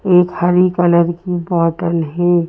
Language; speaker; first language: Hindi; native; Hindi